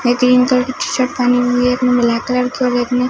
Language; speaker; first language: Hindi; non-native, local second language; Punjabi